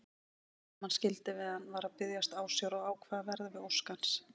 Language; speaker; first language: Icelandic; native; Icelandic